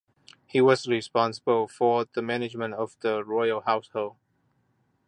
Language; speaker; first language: English; non-native, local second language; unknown